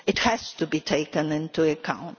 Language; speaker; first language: English; non-native, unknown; Polish